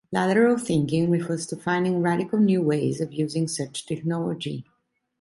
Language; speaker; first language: English; non-native, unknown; Italian